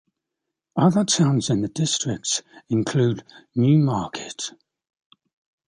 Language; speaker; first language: English; native; English